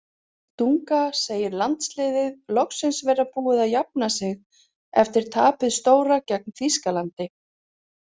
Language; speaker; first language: Icelandic; native; Icelandic